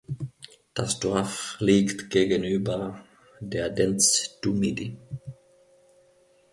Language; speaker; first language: German; non-native, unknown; Finnish